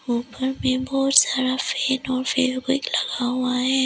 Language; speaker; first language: Hindi; non-native, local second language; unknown